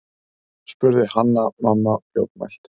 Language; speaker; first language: Icelandic; native; Icelandic